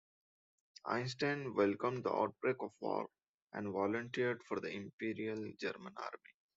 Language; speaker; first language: English; non-native, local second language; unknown